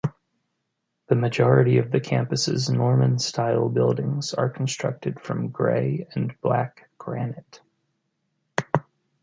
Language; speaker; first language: English; native; English